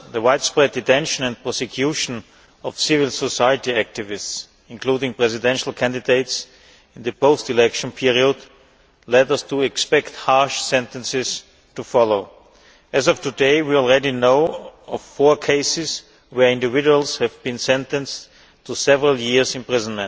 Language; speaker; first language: English; non-native, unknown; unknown